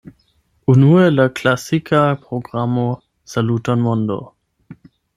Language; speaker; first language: Esperanto; non-native, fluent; German